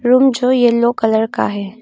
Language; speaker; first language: Hindi; non-native, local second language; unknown